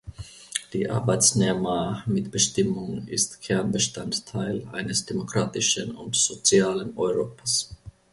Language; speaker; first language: German; non-native, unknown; Finnish